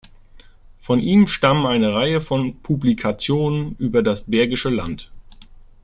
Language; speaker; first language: German; native; German